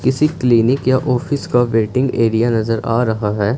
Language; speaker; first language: Hindi; non-native, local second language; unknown